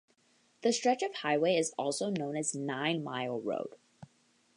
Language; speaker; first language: English; native; English